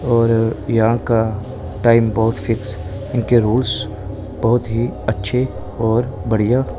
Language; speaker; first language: Hindi; non-native, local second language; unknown